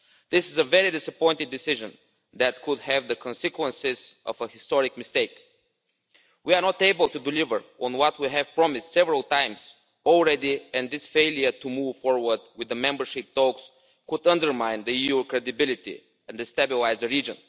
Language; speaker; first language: English; non-native, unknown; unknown